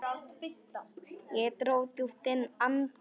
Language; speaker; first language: Icelandic; non-native, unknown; Polish